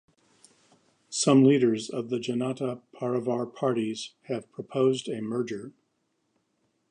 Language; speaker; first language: English; native; English